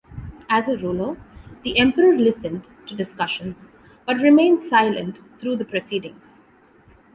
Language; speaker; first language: English; non-native, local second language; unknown